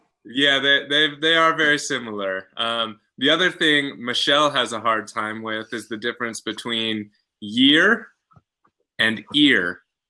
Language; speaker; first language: English; native; English